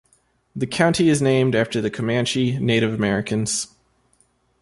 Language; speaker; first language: English; native; English